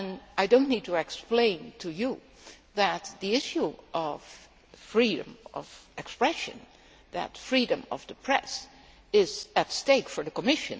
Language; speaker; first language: English; non-native, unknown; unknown